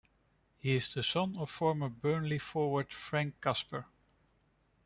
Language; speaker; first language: English; non-native, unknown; Dutch